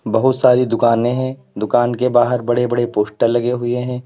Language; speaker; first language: Hindi; native; Hindi